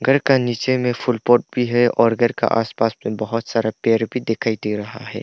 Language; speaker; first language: Hindi; non-native, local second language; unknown